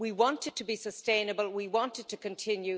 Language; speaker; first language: English; native; English